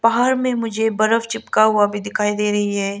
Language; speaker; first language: Hindi; non-native, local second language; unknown